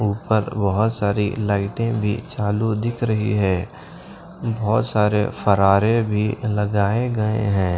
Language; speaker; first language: Hindi; non-native, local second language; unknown